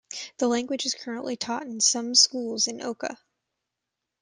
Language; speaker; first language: English; native; English